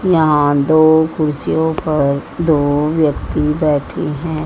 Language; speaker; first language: Hindi; native; Hindi